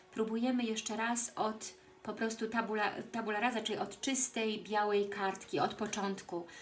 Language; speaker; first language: Polish; early bilingual, heritage; Polish